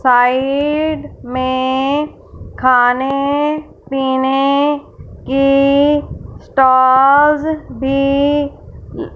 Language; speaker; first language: Hindi; non-native, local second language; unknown